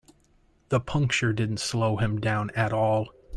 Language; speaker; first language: English; native; English